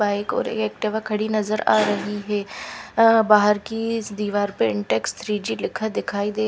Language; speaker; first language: Hindi; non-native, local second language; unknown